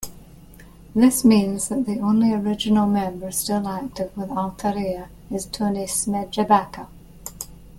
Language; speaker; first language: English; native; English